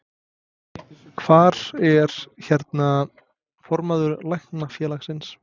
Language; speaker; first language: Icelandic; non-native, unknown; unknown